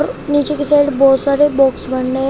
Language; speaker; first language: Hindi; native; Hindi